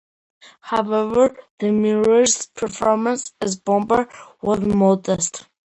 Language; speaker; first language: English; non-native, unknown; Georgian